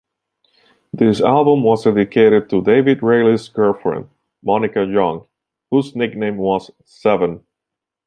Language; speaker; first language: English; non-native, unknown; Italian